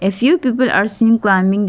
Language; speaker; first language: English; non-native, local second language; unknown